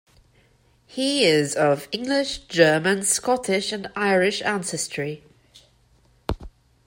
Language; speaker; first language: English; non-native, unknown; German